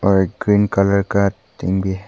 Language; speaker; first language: Hindi; non-native, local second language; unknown